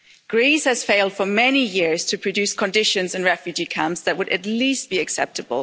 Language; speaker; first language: English; non-native, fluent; German